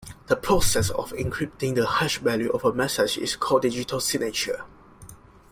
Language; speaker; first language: English; non-native, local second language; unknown